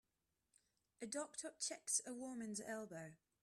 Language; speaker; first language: English; non-native, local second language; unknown